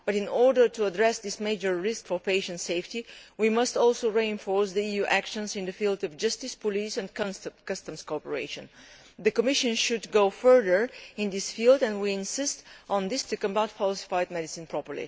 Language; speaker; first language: English; non-native, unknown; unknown